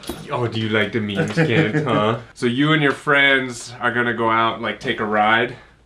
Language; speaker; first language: English; native; English